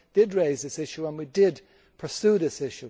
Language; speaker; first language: English; native; English